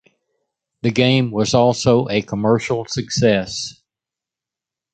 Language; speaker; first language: English; native; English